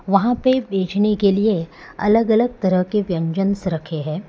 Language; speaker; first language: Hindi; non-native, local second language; Gujarati